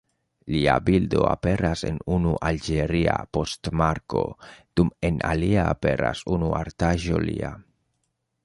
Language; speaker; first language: Esperanto; non-native, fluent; Spanish